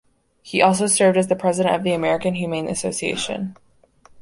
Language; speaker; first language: English; native; English